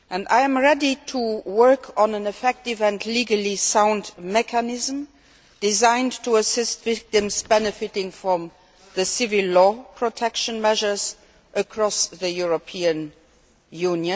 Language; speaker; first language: English; non-native, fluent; Luxembourgish